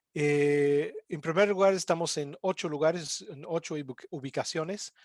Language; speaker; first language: Spanish; non-native, fluent; English